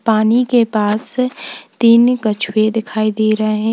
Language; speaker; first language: Hindi; native; Hindi